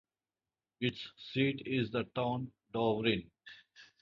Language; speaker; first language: English; non-native, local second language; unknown